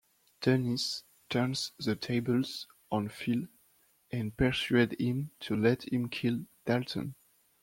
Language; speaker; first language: English; non-native, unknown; French